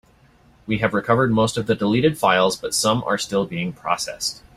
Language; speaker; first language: English; native; English